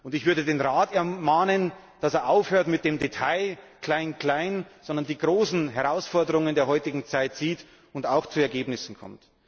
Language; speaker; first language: German; native; German